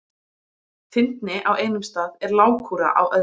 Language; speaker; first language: Icelandic; native; Icelandic